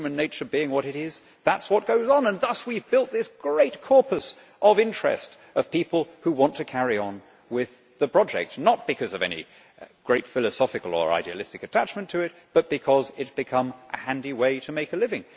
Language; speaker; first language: English; native; English